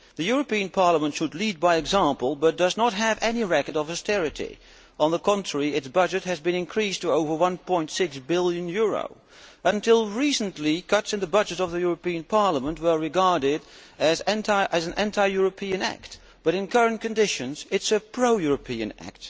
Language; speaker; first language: English; non-native, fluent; Dutch